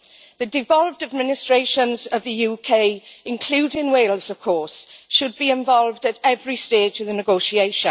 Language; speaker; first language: English; native; English